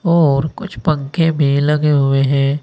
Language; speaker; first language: Hindi; native; Hindi